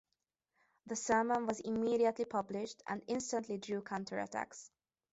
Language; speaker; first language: English; non-native, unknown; Hungarian